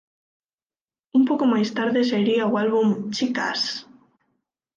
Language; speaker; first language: Galician; non-native, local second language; Spanish